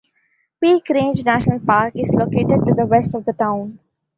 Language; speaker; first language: English; non-native, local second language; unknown